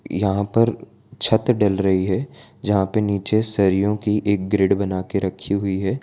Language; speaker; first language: Hindi; non-native, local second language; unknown